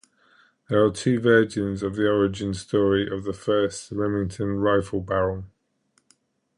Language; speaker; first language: English; native; English